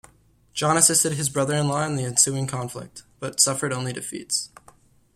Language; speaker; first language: English; native; English